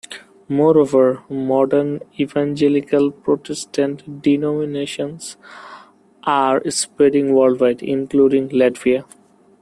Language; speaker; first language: English; non-native, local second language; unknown